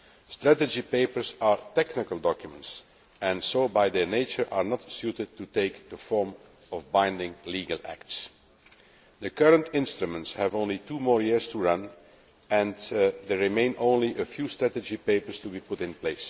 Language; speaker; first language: English; non-native, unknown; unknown